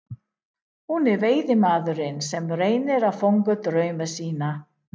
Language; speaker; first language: Icelandic; non-native, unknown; English